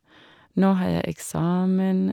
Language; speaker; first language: Norwegian; non-native, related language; Danish